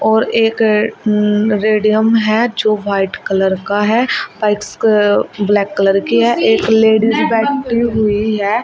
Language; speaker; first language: Hindi; native; Hindi